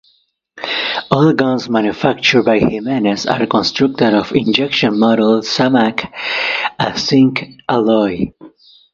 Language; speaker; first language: English; native; English